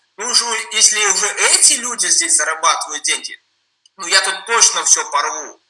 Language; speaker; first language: Russian; non-native, related language; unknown